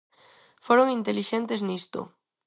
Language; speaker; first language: Galician; non-native, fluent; Spanish